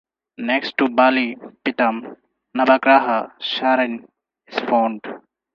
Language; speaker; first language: English; non-native, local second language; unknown